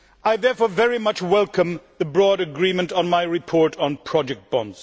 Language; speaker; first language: English; non-native, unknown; Swedish